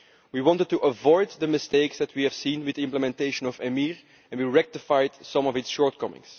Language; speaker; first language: English; non-native, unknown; Dutch